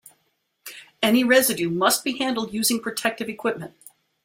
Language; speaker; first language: English; native; English